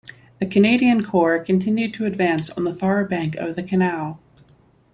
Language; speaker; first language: English; native; English